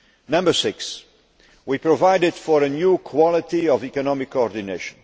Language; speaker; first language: English; non-native, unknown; Dutch